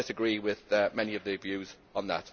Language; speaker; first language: English; native; English